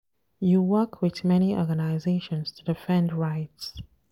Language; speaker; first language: English; non-native, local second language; Hausa